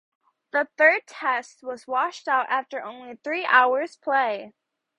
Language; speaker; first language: English; native; English